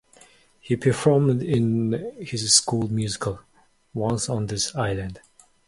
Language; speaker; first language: English; non-native, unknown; Mongolian